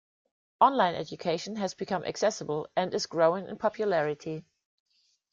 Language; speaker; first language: English; non-native, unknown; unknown